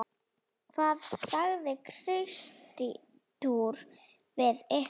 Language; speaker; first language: Icelandic; non-native, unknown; Slovak